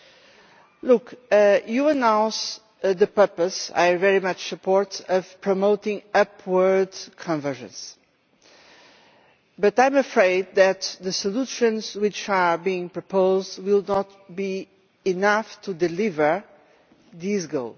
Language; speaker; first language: English; non-native, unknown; Portuguese